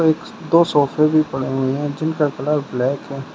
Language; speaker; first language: Hindi; native; Hindi